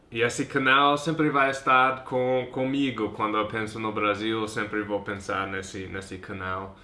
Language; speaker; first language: Portuguese; non-native, fluent; English